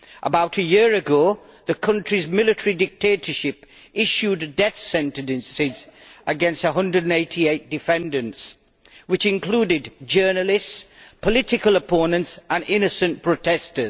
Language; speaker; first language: English; native; English